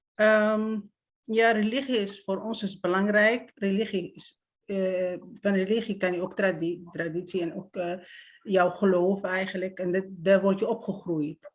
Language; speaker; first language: Dutch; non-native, fluent; Arabic